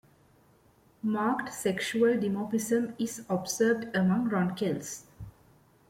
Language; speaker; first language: English; non-native, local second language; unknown